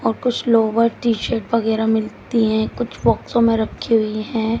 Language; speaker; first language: Hindi; native; Hindi